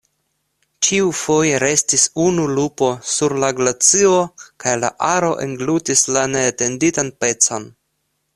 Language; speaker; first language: Esperanto; non-native, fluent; Russian